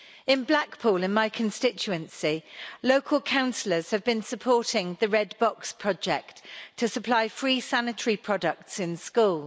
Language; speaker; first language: English; native; English